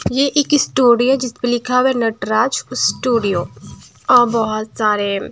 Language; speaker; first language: Hindi; non-native, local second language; Punjabi